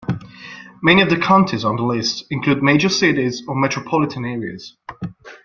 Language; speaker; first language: English; non-native, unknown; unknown